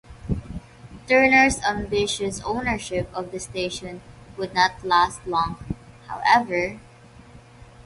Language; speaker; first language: English; non-native, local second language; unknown